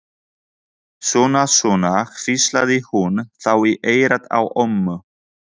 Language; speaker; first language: Icelandic; non-native, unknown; Polish